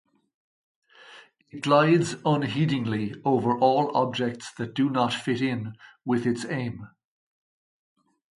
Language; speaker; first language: English; native; English